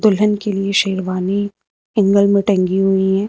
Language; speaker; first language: Hindi; native; Hindi